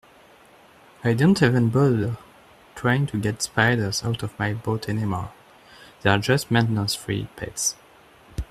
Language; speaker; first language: English; non-native, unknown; French